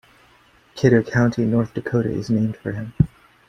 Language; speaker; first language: English; native; English